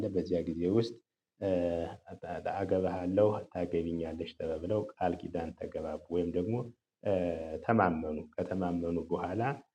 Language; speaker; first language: Amharic; native; Amharic